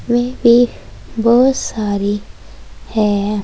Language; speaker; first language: Hindi; native; Hindi